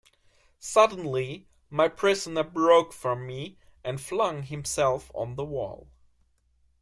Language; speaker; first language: English; non-native, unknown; German